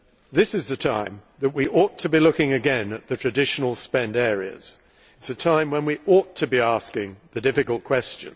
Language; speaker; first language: English; native; English